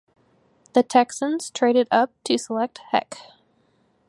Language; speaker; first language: English; native; English